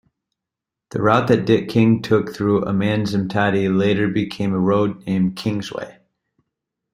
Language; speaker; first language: English; native; English